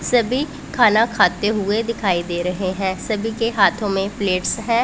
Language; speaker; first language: Hindi; non-native, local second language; Punjabi